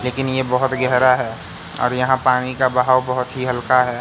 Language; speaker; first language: Hindi; native; Hindi